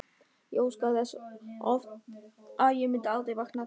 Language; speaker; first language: Icelandic; non-native, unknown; German